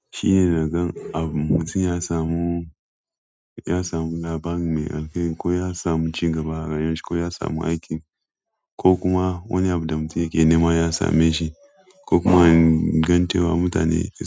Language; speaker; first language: Hausa; non-native, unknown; Yoruba